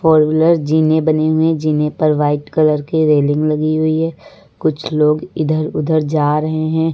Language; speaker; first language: Hindi; native; Hindi